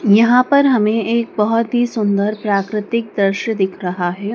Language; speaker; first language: Hindi; native; Hindi